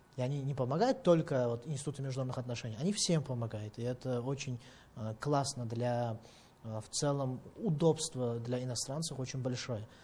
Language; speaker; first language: Russian; non-native, fluent; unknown